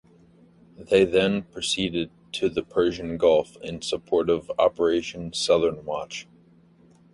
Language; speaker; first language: English; native; English